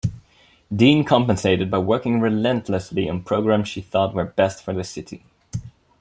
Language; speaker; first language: English; non-native, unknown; Dutch